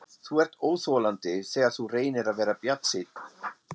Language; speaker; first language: Icelandic; non-native, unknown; German